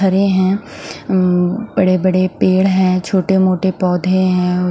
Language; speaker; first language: Hindi; non-native, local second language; Punjabi